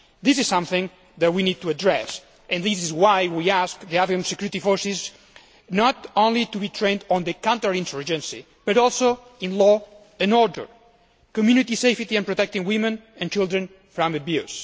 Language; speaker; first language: English; non-native, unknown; Spanish